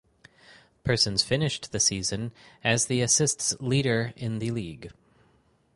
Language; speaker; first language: English; native; English